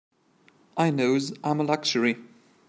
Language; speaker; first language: English; native; English